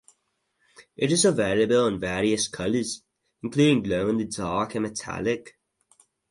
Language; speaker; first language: English; native; English